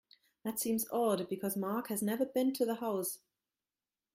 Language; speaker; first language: English; non-native, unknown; German